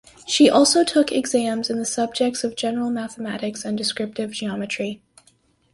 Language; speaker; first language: English; native; English